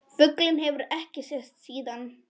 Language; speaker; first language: Icelandic; non-native, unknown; Polish